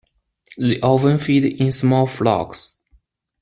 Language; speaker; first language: English; non-native, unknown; Chinese